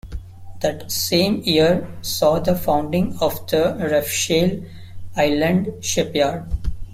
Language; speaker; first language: English; non-native, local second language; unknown